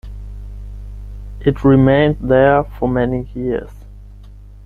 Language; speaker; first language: English; non-native, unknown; German